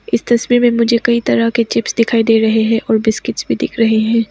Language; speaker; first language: Hindi; non-native, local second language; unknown